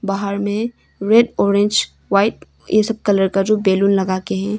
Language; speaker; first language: Hindi; non-native, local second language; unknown